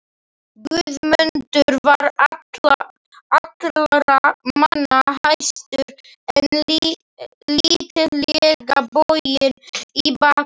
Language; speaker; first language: Icelandic; non-native, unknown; Slovak